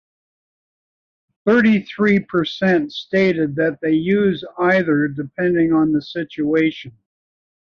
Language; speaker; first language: English; native; English